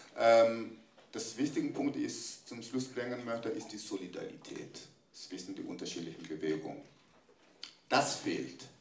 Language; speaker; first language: German; non-native, fluent; French